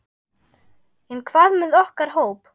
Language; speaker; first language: Icelandic; non-native, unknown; German